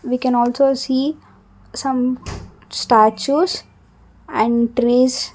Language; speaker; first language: English; non-native, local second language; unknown